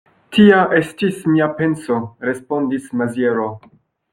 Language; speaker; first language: Esperanto; non-native, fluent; French